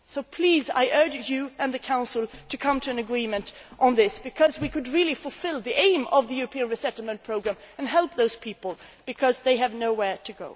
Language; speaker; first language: English; non-native, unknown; Swedish